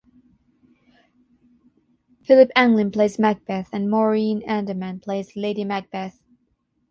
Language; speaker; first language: English; non-native, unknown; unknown